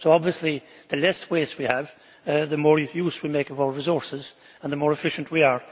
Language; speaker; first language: English; native; English